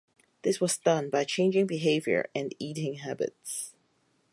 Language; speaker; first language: English; non-native, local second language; Cantonese